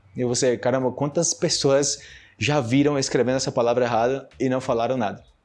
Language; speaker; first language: Portuguese; non-native, fluent; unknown